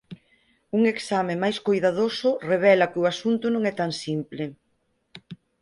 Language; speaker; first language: Galician; native; Galician